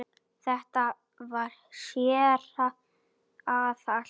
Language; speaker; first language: Icelandic; native; Icelandic